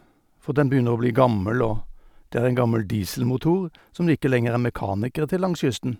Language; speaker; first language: Norwegian; native; Norwegian